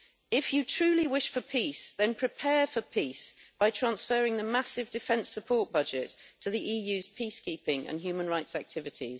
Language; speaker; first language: English; native; English